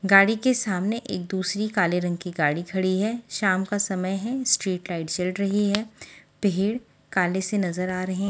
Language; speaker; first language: Hindi; native; Hindi